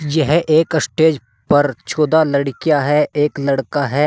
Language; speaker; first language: Hindi; native; Hindi